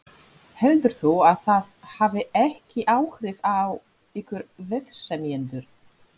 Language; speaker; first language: Icelandic; non-native, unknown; Polish